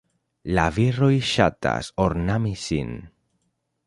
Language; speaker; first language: Esperanto; non-native, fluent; Spanish